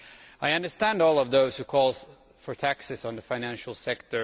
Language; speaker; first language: English; non-native, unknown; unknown